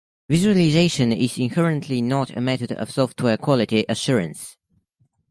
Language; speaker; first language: English; native; English